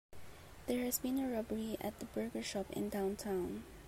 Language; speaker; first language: English; non-native, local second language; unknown